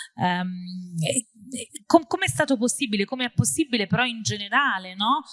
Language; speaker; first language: Italian; native; Italian